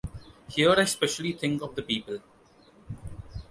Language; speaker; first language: English; non-native, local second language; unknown